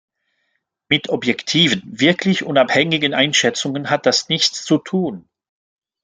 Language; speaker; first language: German; non-native, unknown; French